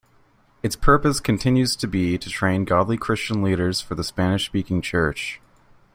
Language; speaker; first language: English; native; English